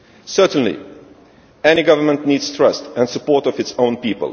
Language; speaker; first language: English; non-native, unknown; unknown